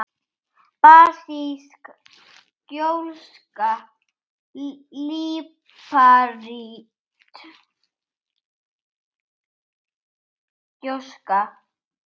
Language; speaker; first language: Icelandic; native; Icelandic